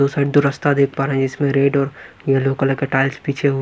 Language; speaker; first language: Hindi; non-native, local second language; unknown